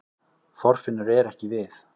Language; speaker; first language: Icelandic; native; Icelandic